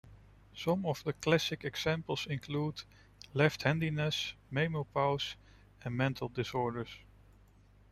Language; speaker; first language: English; non-native, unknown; Dutch